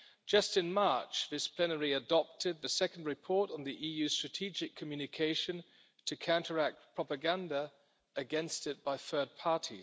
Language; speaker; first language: English; non-native, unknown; German